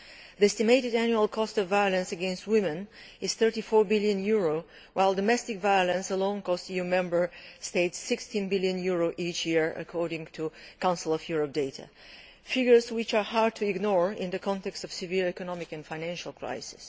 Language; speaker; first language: English; non-native, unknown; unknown